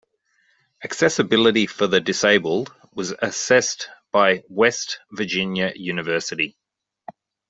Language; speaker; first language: English; native; English